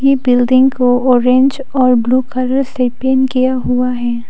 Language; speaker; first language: Hindi; non-native, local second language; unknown